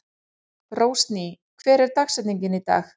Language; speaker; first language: Icelandic; native; Icelandic